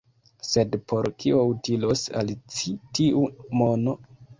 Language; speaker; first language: Esperanto; non-native, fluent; Kinyarwanda